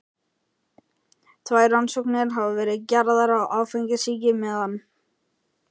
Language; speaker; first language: Icelandic; native; Icelandic